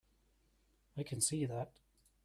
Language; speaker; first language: English; native; English